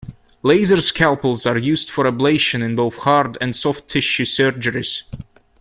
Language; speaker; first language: English; native; English